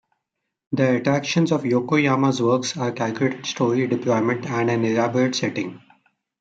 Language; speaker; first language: English; non-native, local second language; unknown